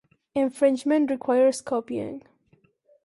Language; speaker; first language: English; non-native, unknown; Catalan